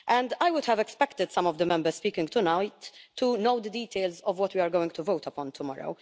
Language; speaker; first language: English; non-native, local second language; Maltese